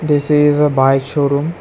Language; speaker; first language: English; non-native, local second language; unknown